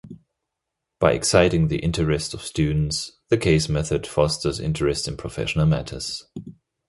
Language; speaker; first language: English; non-native, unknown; German